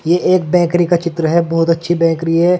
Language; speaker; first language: Hindi; native; Hindi